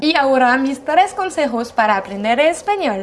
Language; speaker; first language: Spanish; non-native, learner; French